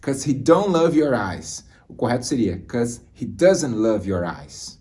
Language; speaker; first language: English; non-native, fluent; Portuguese